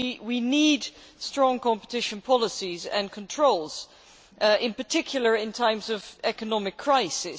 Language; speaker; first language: English; non-native, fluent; Dutch